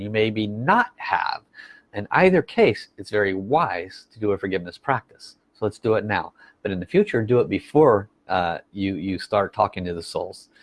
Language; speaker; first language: English; native; English